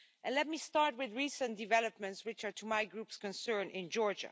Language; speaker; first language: English; non-native, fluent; Dutch